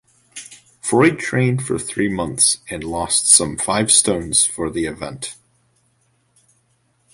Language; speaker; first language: English; native; English